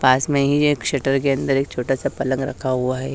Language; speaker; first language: Hindi; native; Hindi